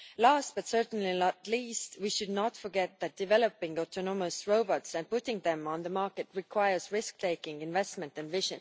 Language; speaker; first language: English; non-native, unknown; Estonian